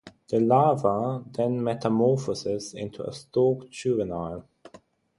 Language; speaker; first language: English; non-native, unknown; German